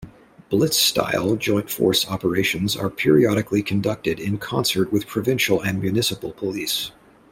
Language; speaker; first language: English; native; English